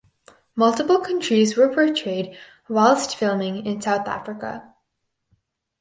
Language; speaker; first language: English; native; English